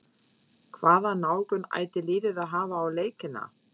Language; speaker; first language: Icelandic; non-native, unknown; German